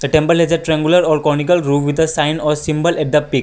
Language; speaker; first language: English; non-native, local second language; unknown